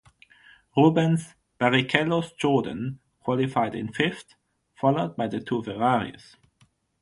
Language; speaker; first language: English; non-native, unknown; German